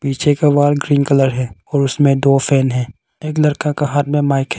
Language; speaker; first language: Hindi; non-native, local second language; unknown